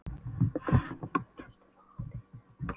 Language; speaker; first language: Icelandic; non-native, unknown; Polish